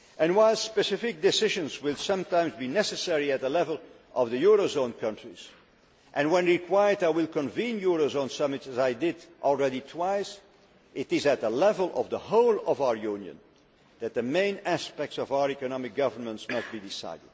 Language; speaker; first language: English; non-native, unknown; Dutch